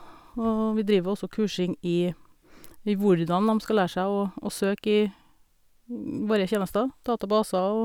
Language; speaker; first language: Norwegian; native; Norwegian